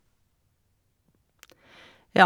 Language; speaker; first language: Norwegian; native; Norwegian